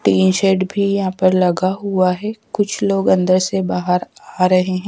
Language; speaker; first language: Hindi; native; Hindi